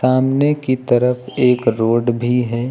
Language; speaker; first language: Hindi; native; Hindi